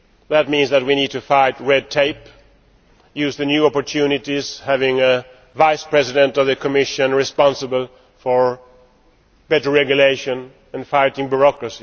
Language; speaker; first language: English; non-native, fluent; Swedish